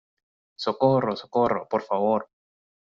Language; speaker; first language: Spanish; native; Spanish